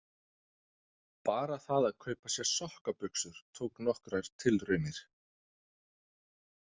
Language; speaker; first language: Icelandic; non-native, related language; Danish